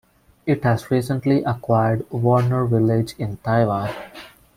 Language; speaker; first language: English; non-native, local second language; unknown